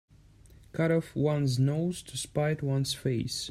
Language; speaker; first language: English; native; English